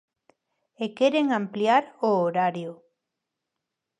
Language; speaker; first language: Galician; non-native, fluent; Spanish